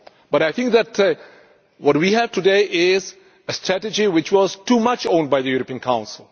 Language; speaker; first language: English; non-native, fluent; Czech